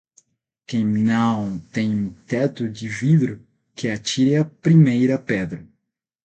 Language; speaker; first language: Portuguese; non-native, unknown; Spanish